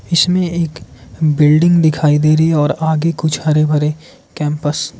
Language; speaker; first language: Hindi; non-native, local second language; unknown